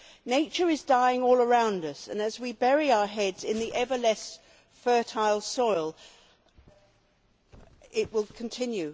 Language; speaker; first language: English; native; English